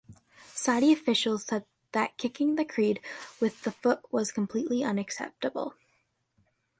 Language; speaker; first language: English; native; English